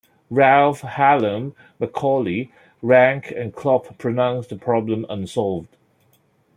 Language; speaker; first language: English; non-native, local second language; Cantonese